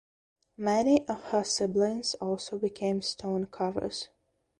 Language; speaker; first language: English; non-native, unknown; Belarusian